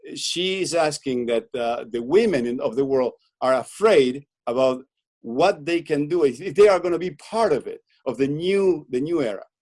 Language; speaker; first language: English; non-native, fluent; Spanish